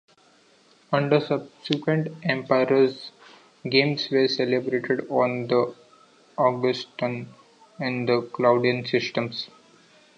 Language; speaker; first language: English; non-native, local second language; Marathi